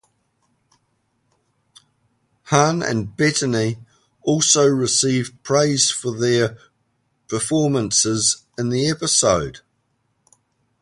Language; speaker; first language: English; native; English